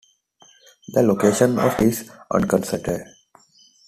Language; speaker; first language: English; non-native, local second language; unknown